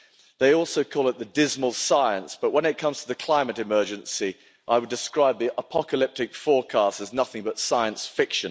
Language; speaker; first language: English; native; English